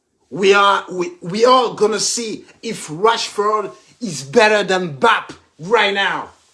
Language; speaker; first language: English; non-native, learner; French